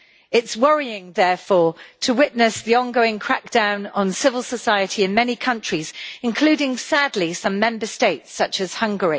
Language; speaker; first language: English; native; English